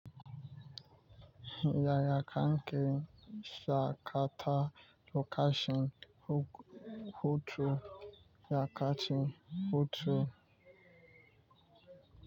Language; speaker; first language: Hausa; non-native, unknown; Yoruba